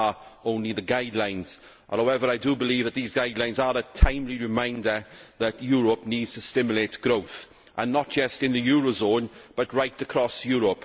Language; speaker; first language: English; native; English